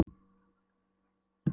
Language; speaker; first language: Icelandic; non-native, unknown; Polish